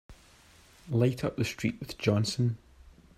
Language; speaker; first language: English; native; English